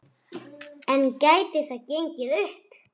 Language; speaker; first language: Icelandic; native; Icelandic